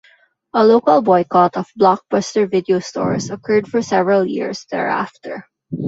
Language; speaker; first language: English; non-native, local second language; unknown